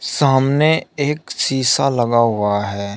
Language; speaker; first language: Hindi; native; Hindi